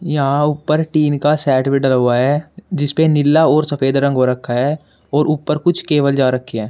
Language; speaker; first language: Hindi; native; Hindi